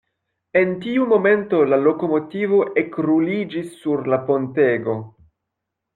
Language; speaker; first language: Esperanto; non-native, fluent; French